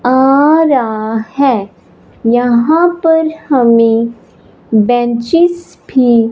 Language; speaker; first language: Hindi; non-native, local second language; Punjabi